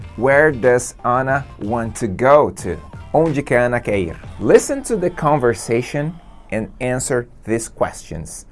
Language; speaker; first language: English; non-native, fluent; Portuguese